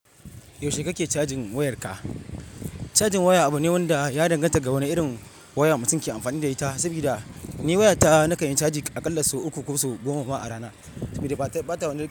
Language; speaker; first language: Hausa; non-native, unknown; Yoruba